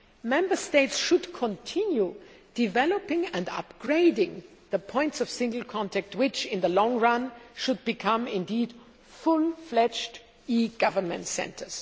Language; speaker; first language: English; non-native, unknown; German